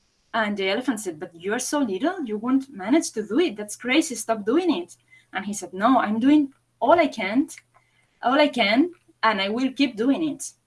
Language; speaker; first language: English; non-native, fluent; Spanish